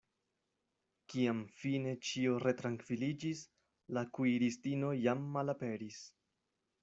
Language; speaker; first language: Esperanto; non-native, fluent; Spanish